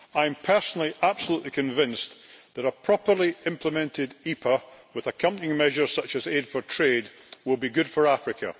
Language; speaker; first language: English; native; English